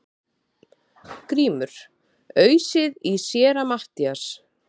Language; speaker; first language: Icelandic; native; Icelandic